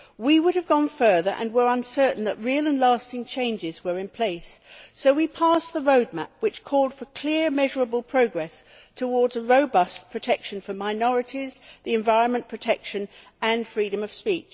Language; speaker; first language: English; native; English